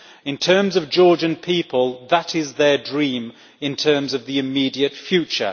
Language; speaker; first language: English; native; English